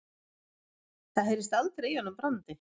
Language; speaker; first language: Icelandic; non-native, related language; Swedish